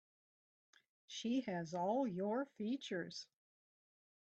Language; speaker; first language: English; native; English